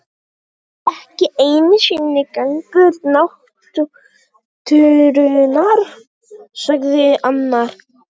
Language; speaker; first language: Icelandic; non-native, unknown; Polish